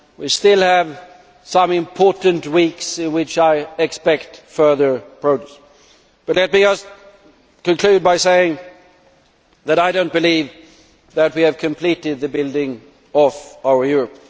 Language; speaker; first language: English; non-native, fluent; Swedish